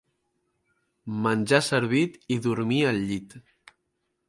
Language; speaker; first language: Catalan; native; Catalan